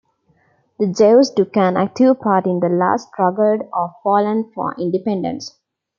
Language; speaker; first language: English; non-native, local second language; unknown